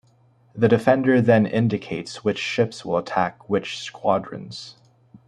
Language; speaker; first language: English; native; English